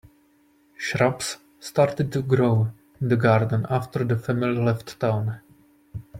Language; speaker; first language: English; non-native, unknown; Czech